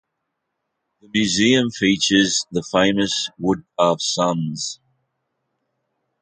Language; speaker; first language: English; native; English